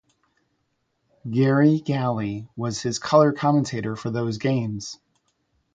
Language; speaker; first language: English; native; English